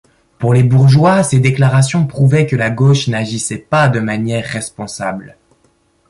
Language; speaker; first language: French; native; French